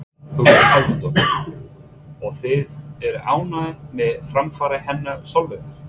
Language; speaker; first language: Icelandic; non-native, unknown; English